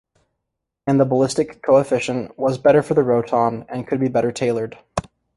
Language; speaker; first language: English; native; English